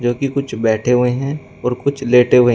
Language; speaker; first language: Hindi; native; Hindi